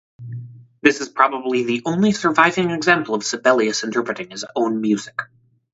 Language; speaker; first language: English; native; English